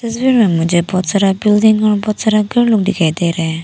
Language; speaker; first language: Hindi; non-native, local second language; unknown